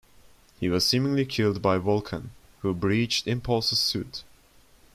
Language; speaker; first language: English; non-native, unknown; Turkish